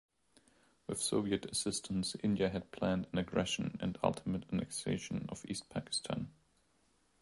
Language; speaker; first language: English; non-native, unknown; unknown